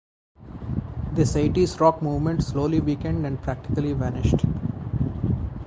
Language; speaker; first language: English; non-native, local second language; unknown